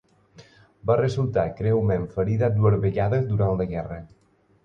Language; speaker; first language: Catalan; non-native, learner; Spanish